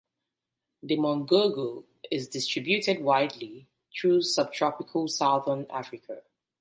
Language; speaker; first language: English; native; English